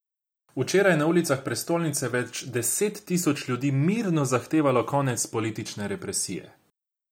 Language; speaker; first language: Slovenian; non-native, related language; Croatian